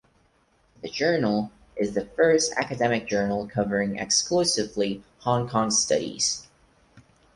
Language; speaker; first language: English; non-native, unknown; Portuguese